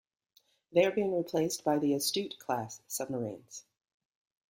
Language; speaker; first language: English; native; English